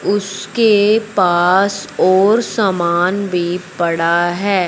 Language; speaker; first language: Hindi; non-native, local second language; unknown